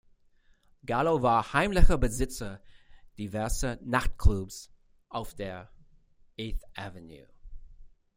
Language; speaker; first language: German; non-native, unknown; English